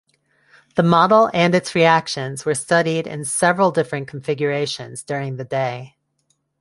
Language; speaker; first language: English; non-native, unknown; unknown